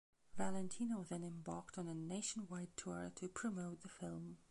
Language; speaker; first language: English; non-native, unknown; Belarusian